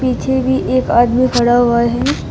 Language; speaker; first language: Hindi; native; Hindi